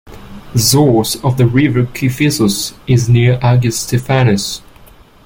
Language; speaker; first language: English; non-native, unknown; French